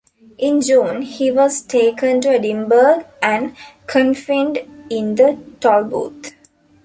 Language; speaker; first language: English; non-native, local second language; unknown